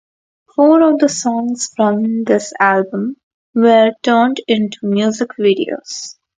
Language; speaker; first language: English; non-native, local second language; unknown